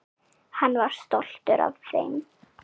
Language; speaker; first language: Icelandic; native; Icelandic